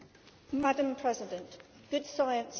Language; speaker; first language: English; native; English